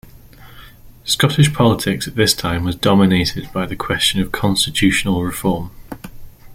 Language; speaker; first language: English; native; English